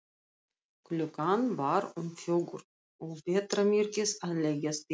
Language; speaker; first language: Icelandic; non-native, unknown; Russian